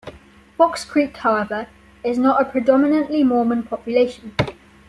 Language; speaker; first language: English; native; English